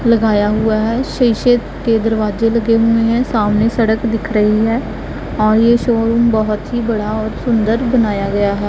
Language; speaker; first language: Hindi; non-native, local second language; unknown